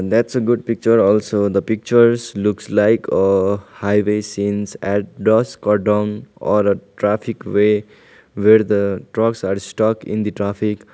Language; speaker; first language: English; non-native, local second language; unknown